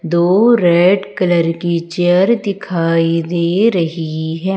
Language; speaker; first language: Hindi; native; Hindi